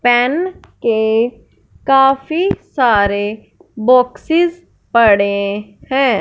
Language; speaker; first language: Hindi; non-native, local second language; Punjabi